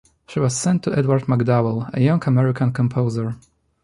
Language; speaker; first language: English; non-native, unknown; Polish